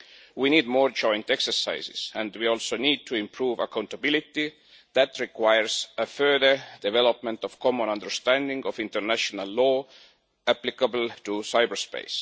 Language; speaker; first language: English; non-native, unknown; Estonian